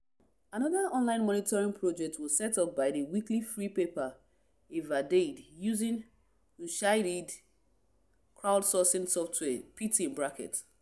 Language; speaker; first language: English; non-native, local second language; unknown